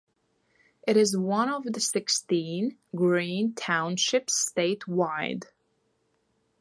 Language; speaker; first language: English; non-native, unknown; Latvian